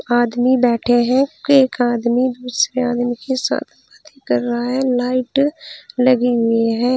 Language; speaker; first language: Hindi; native; Hindi